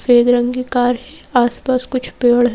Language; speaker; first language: Hindi; native; Hindi